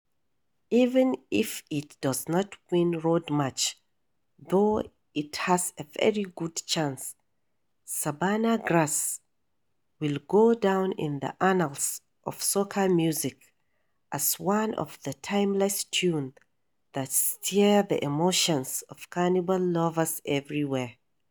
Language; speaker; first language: English; non-native, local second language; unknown